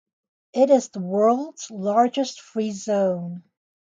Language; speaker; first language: English; native; English